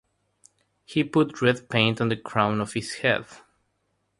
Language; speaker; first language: English; non-native, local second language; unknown